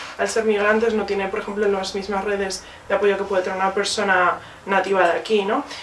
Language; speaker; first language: Spanish; early bilingual, other home language; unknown